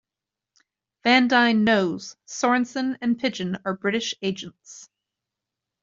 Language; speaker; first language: English; native; English